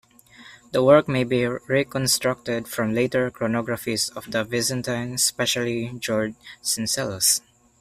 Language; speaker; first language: English; non-native, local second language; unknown